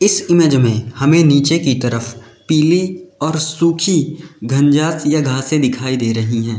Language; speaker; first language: Hindi; native; Hindi